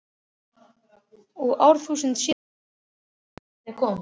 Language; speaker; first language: Icelandic; native; Icelandic